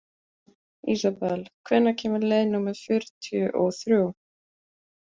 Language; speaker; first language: Icelandic; native; Icelandic